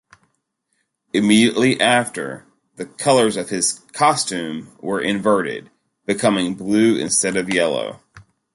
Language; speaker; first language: English; native; English